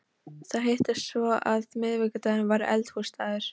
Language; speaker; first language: Icelandic; non-native, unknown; Polish